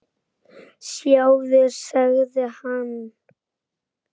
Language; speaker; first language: Icelandic; native; Icelandic